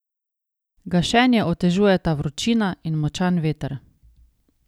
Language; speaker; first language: Slovenian; native; Slovenian